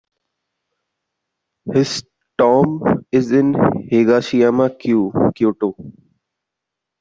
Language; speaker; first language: English; non-native, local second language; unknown